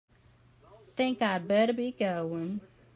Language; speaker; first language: English; native; English